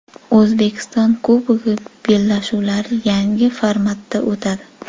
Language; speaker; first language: Uzbek; native; Uzbek